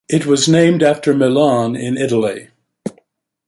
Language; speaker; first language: English; native; English